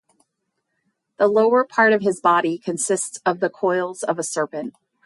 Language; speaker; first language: English; native; English